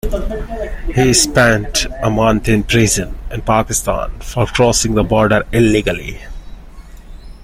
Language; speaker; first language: English; non-native, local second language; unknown